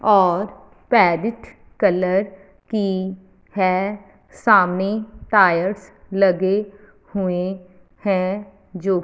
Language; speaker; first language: Hindi; non-native, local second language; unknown